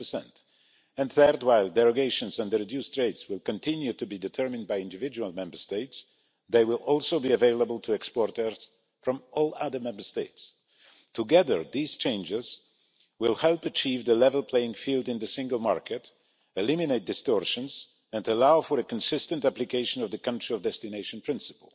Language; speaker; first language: English; non-native, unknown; Polish